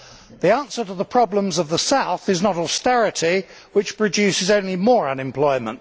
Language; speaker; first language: English; native; English